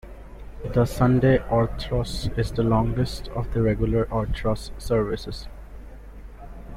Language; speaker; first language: English; non-native, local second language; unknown